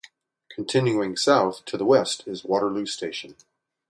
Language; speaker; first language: English; native; English